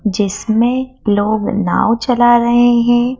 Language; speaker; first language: Hindi; native; Hindi